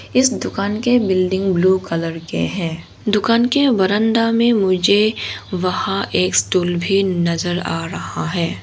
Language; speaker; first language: Hindi; non-native, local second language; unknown